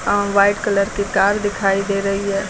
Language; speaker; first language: Hindi; native; Hindi